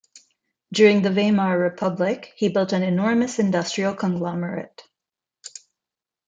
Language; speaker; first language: English; non-native, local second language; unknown